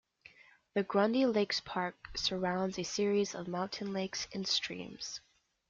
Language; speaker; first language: English; native; English